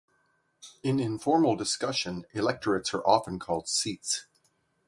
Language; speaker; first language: English; native; English